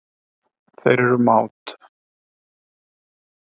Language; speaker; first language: Icelandic; native; Icelandic